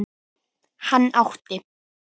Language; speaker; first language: Icelandic; native; Icelandic